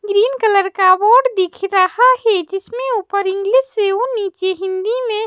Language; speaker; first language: Hindi; native; Hindi